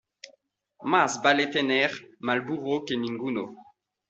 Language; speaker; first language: Spanish; non-native, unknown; French